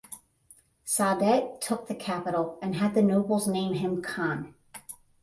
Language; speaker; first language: English; native; English